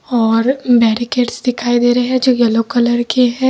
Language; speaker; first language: Hindi; native; Hindi